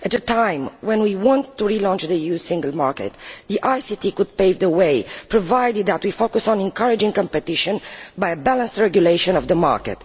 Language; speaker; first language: English; non-native, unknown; Romanian